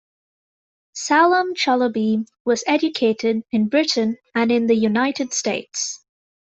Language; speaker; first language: English; native; English